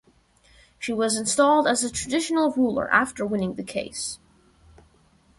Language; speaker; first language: English; non-native, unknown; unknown